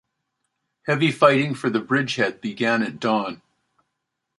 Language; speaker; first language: English; native; English